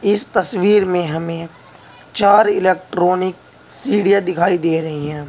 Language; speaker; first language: Hindi; native; Hindi